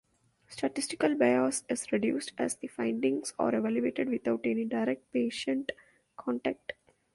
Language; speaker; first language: English; non-native, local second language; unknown